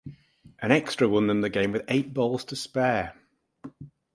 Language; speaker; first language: English; native; English